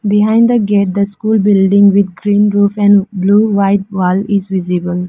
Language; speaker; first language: English; non-native, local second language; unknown